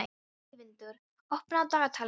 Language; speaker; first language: Icelandic; non-native, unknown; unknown